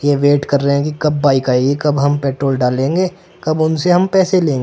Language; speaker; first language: Hindi; native; Hindi